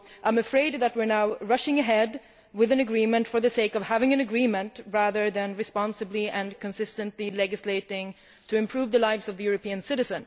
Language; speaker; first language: English; non-native, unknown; Swedish